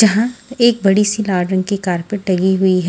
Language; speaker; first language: Hindi; non-native, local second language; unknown